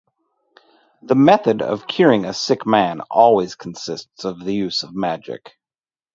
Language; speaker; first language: English; native; English